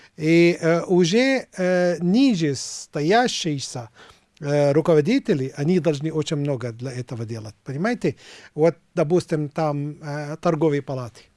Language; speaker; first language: Russian; non-native, fluent; Arabic